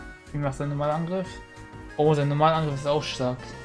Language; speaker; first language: German; native; German